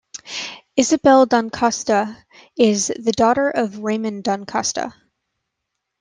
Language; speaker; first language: English; native; English